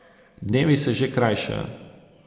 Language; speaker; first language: Slovenian; native; Slovenian